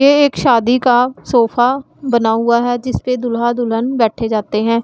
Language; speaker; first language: Hindi; non-native, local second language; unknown